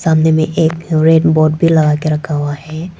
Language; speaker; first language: Hindi; non-native, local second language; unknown